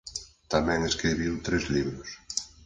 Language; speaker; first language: Galician; native; Galician